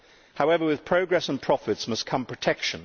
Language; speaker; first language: English; native; English